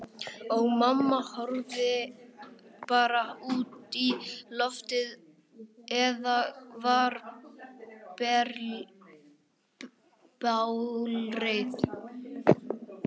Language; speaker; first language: Icelandic; native; Icelandic